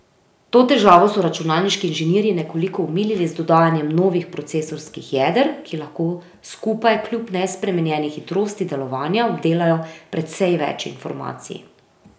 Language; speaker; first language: Slovenian; native; Slovenian